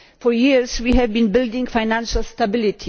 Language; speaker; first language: English; non-native, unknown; Polish